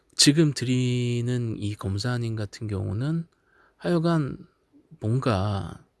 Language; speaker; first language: Korean; native; Korean